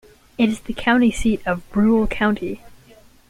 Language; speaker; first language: English; native; English